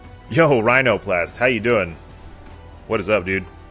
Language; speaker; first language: English; native; English